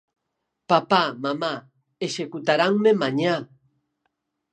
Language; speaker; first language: Galician; native; Galician